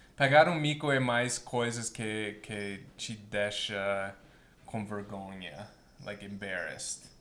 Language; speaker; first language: Portuguese; non-native, fluent; English